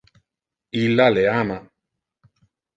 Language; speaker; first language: Interlingua; non-native, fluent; Italian